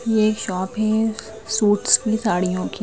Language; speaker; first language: Hindi; native; Hindi